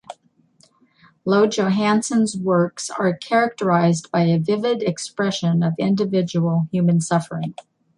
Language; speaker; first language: English; native; English